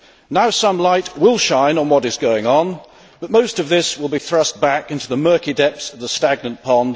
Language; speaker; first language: English; native; English